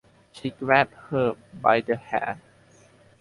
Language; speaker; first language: English; non-native, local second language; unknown